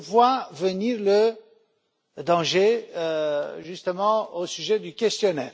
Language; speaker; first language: French; non-native, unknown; Romanian